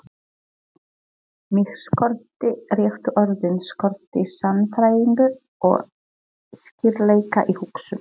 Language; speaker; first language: Icelandic; non-native, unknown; Polish